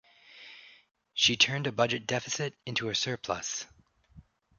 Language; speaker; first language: English; native; English